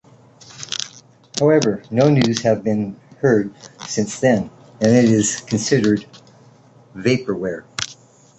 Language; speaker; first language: English; native; English